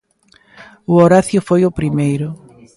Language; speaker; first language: Galician; native; Galician